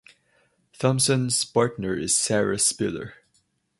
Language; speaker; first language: English; non-native, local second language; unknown